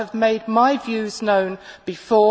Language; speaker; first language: English; native; English